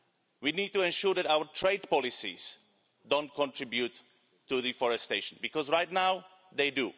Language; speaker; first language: English; non-native, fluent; Slovak